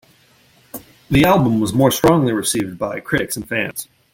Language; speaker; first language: English; native; English